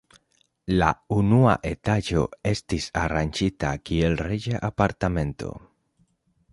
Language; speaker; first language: Esperanto; non-native, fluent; Spanish